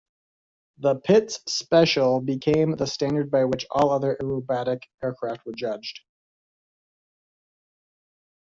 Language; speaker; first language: English; native; English